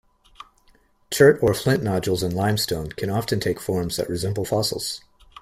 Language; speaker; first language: English; native; English